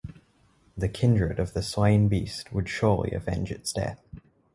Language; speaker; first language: English; native; English